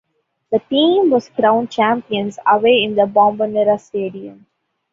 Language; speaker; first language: English; non-native, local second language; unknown